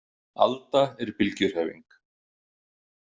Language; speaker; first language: Icelandic; native; Icelandic